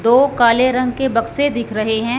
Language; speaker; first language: Hindi; non-native, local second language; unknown